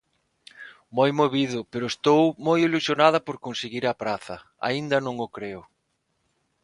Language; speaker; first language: Galician; non-native, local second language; Spanish